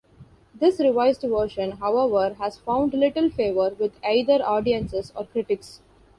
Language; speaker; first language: English; non-native, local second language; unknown